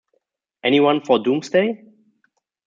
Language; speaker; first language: English; non-native, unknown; German